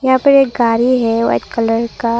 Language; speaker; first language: Hindi; non-native, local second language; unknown